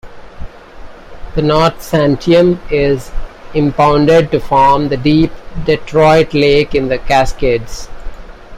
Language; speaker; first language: English; non-native, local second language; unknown